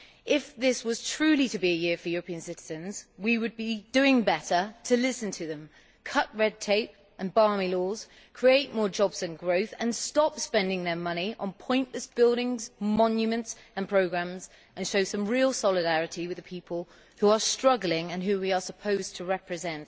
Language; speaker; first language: English; native; English